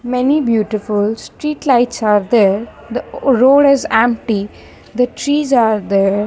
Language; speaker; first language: English; non-native, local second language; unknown